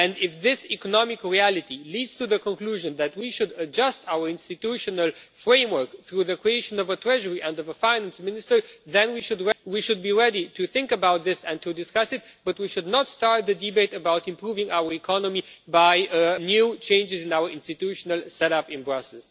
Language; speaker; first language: English; non-native, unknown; Romanian